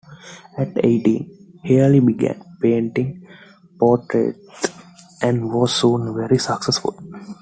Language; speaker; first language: English; non-native, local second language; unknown